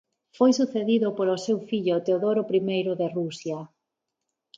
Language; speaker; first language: Galician; non-native, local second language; Spanish